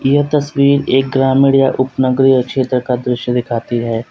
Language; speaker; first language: Hindi; native; Hindi